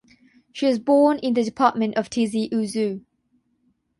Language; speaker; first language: English; non-native, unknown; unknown